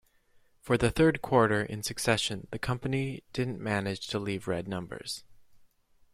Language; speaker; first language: English; native; English